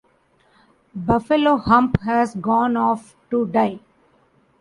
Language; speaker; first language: English; non-native, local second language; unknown